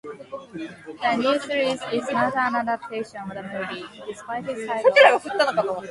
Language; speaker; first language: English; non-native, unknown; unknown